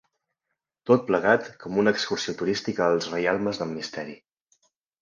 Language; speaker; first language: Catalan; native; Catalan